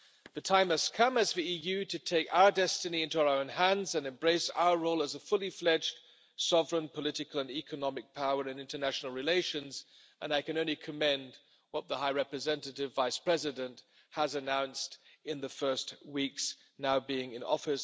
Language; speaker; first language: English; non-native, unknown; German